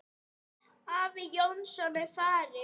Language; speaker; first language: Icelandic; native; Icelandic